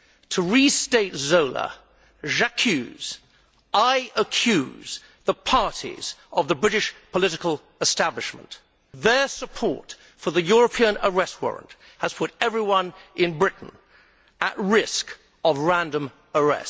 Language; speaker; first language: English; native; English